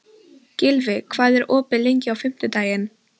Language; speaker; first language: Icelandic; non-native, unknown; Polish